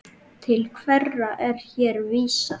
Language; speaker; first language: Icelandic; native; Icelandic